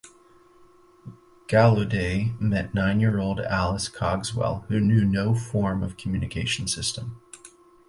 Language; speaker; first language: English; native; English